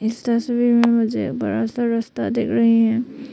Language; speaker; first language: Hindi; non-native, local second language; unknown